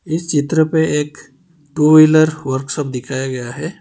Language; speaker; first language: Hindi; non-native, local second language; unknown